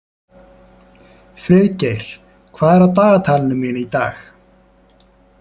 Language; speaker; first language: Icelandic; native; Icelandic